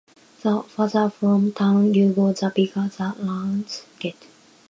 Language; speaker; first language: English; non-native, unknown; Japanese